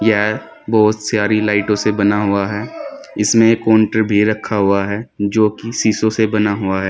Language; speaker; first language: Hindi; native; Hindi